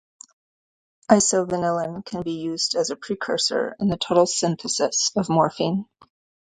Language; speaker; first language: English; native; English